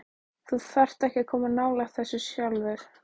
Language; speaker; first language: Icelandic; native; Icelandic